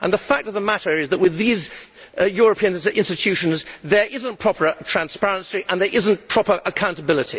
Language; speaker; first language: English; native; English